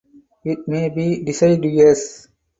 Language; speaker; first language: English; non-native, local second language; Tamil